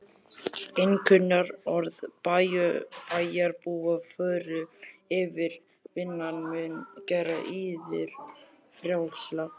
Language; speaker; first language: Icelandic; native; Icelandic